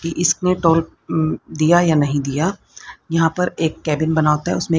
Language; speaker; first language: Hindi; native; Hindi